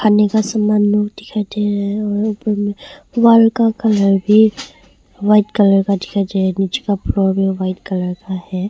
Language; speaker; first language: Hindi; early bilingual, other home language; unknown